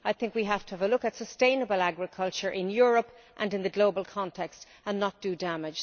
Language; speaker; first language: English; native; English